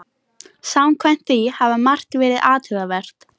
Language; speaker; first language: Icelandic; native; Icelandic